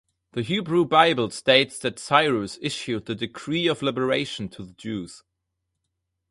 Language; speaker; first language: English; non-native, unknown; German